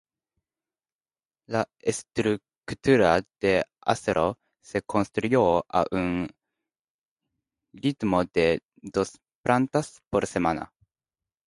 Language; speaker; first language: Spanish; non-native, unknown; Japanese